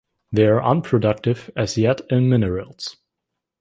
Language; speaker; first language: English; non-native, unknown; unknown